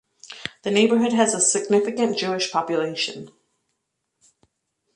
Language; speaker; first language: English; native; English